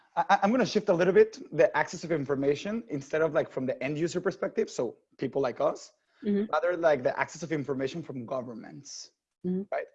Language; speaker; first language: English; non-native, fluent; Spanish